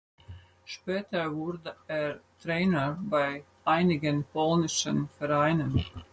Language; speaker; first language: German; non-native, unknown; Latvian